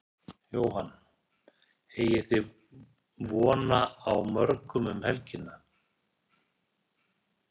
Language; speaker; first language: Icelandic; native; Icelandic